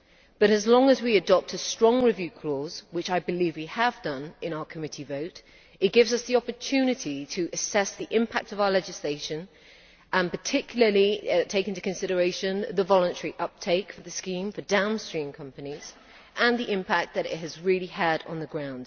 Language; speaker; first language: English; native; English